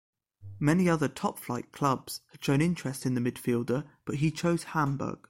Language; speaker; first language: English; native; English